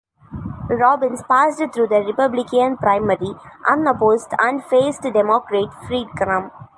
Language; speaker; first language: English; non-native, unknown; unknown